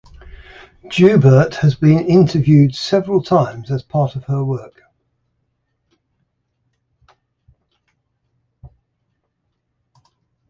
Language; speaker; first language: English; native; English